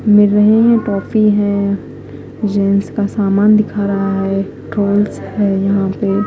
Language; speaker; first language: Hindi; non-native, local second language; Punjabi